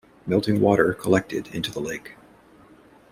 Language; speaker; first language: English; native; English